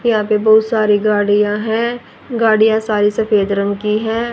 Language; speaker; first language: Hindi; native; Hindi